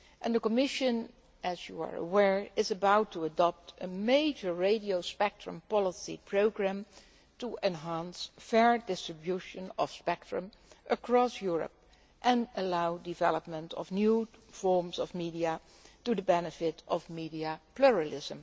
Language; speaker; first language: English; non-native, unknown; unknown